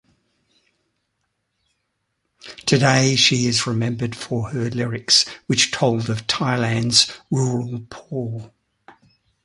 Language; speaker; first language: English; native; English